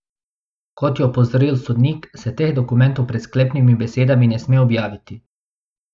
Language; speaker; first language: Slovenian; non-native, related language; Bosnian